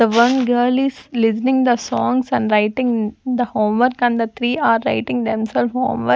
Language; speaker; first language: English; non-native, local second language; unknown